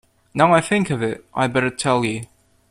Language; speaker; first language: English; native; English